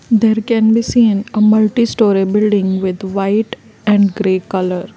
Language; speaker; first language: English; non-native, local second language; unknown